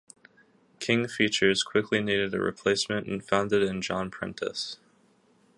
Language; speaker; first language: English; native; English